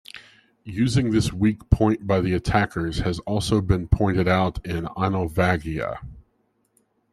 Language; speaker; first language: English; native; English